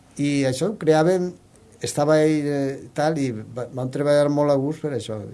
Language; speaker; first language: Catalan; non-native, local second language; Spanish